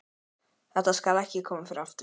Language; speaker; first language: Icelandic; native; Icelandic